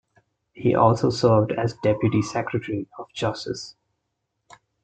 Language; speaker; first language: English; non-native, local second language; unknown